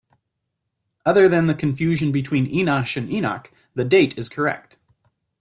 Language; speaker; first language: English; native; English